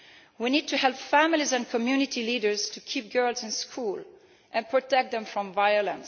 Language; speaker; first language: English; non-native, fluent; Italian